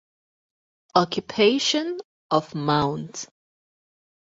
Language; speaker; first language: English; native; English